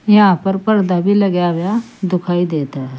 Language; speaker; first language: Hindi; native; Hindi